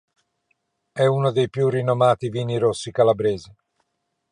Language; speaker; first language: Italian; non-native, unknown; Norwegian